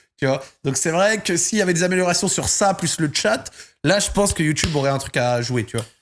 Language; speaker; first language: French; native; French